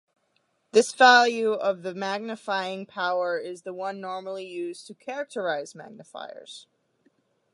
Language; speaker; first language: English; native; English